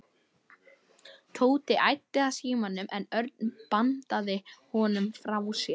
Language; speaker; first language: Icelandic; native; Icelandic